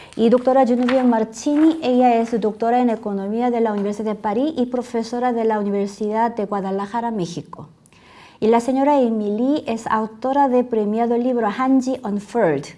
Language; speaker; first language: Spanish; non-native, fluent; Korean